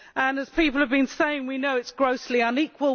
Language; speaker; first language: English; native; English